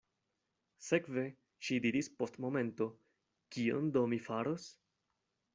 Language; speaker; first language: Esperanto; non-native, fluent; Spanish